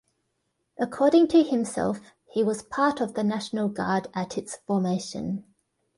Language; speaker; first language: English; native; English